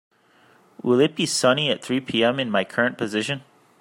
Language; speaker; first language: English; native; English